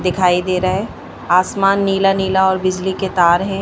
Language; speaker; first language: Hindi; native; Hindi